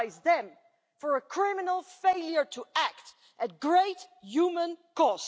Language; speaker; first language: English; non-native, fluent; Dutch